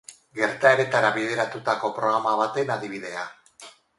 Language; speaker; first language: Basque; non-native, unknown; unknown